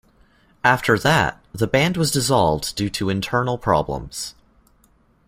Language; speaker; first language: English; native; English